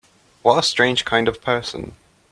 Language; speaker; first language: English; native; English